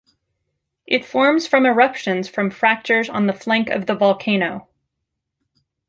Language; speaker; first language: English; native; English